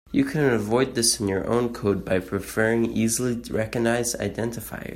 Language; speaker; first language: English; native; English